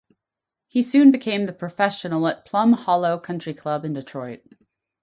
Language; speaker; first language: English; native; English